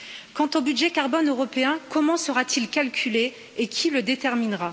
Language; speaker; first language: French; native; French